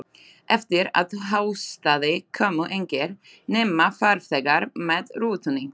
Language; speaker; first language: Icelandic; non-native, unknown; Slovak